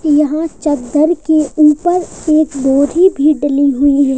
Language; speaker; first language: Hindi; native; Hindi